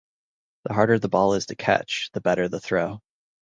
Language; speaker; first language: English; native; English